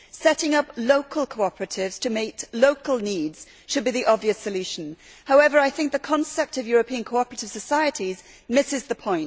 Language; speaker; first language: English; native; English